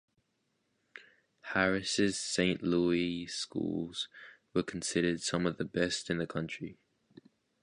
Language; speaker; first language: English; native; English